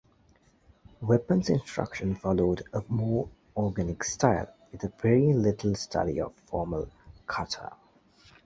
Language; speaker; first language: English; native; English